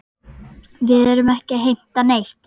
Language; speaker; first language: Icelandic; native; Icelandic